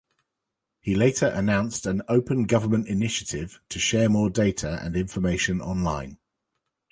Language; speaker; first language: English; native; English